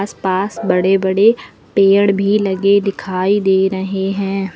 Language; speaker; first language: Hindi; native; Hindi